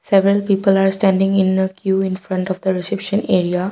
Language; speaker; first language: English; non-native, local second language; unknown